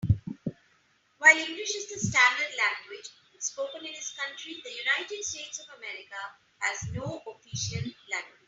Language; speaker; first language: English; non-native, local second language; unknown